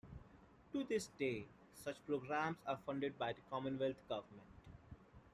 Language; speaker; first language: English; non-native, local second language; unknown